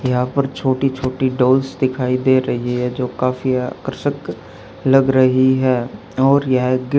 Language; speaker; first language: Hindi; native; Hindi